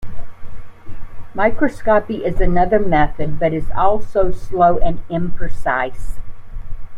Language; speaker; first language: English; native; English